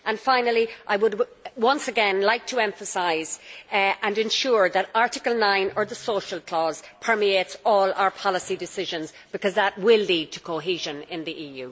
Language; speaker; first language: English; native; English